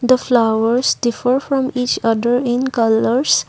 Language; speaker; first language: English; non-native, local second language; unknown